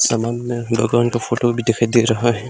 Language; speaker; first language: Hindi; non-native, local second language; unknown